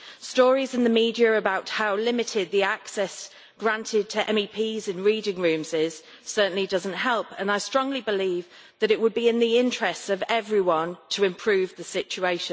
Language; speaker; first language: English; native; English